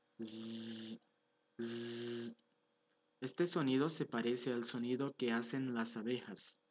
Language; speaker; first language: Spanish; non-native, fluent; Portuguese